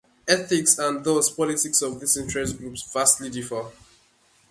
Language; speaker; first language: English; non-native, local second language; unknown